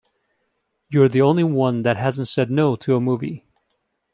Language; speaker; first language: English; native; English